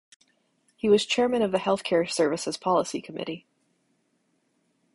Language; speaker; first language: English; native; English